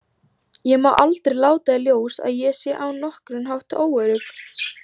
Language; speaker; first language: Icelandic; native; Icelandic